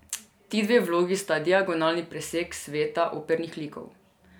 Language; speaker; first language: Slovenian; non-native, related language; Serbian